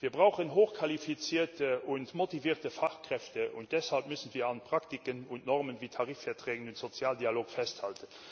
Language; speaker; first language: German; non-native, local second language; Luxembourgish